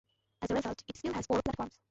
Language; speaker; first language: English; non-native, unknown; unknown